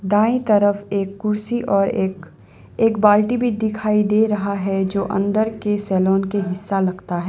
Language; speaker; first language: Hindi; non-native, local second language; Assamese